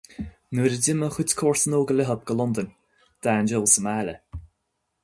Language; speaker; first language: Irish; native; Irish